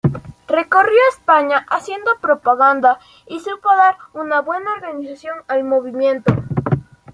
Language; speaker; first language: Spanish; native; Spanish